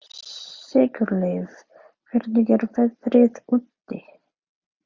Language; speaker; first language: Icelandic; non-native, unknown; Filipino